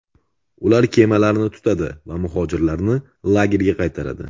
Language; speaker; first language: Uzbek; native; Uzbek